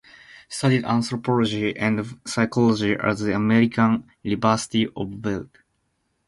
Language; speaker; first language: English; non-native, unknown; Japanese